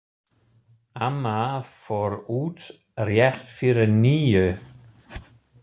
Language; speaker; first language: Icelandic; non-native, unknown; German